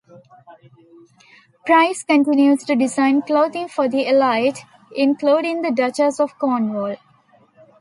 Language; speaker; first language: English; non-native, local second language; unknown